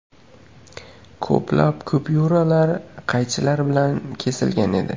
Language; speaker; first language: Uzbek; native; Uzbek